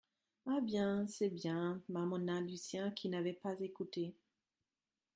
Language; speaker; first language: French; non-native, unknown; German